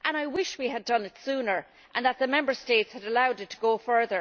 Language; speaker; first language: English; native; English